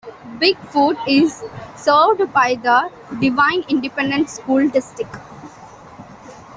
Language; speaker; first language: English; non-native, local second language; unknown